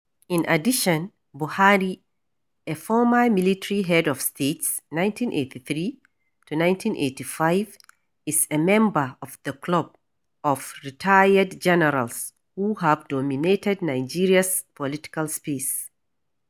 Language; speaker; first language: English; non-native, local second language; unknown